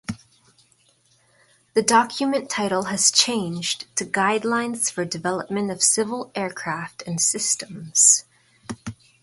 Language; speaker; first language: English; native; English